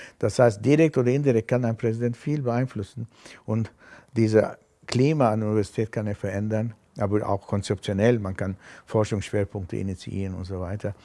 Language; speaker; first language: German; non-native, fluent; Arabic